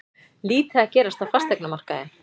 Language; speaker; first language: Icelandic; native; Icelandic